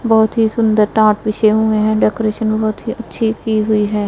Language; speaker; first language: Hindi; non-native, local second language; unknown